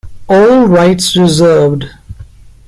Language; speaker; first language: English; non-native, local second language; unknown